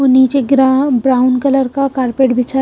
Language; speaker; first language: Hindi; non-native, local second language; Punjabi